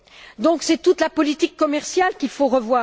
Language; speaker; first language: French; native; French